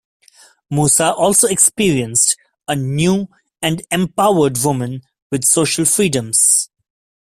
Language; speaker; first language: English; non-native, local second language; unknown